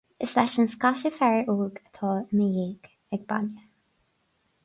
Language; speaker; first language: Irish; non-native, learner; English